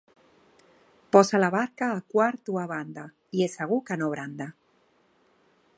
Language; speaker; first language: Catalan; non-native, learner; Spanish